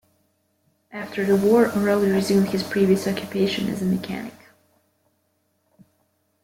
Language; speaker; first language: English; native; English